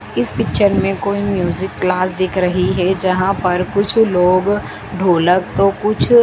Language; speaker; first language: Hindi; native; Hindi